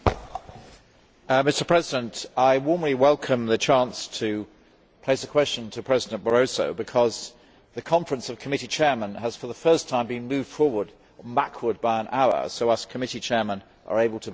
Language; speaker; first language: English; native; English